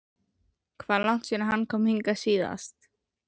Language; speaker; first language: Icelandic; native; Icelandic